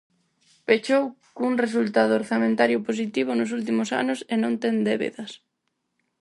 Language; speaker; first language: Galician; non-native, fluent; Spanish